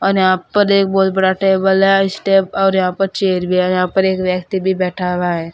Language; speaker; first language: Hindi; native; Hindi